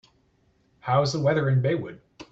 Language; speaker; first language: English; native; English